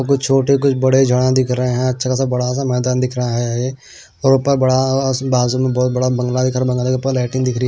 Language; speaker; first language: Hindi; non-native, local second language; Punjabi